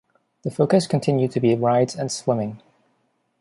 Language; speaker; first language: English; non-native, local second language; Cantonese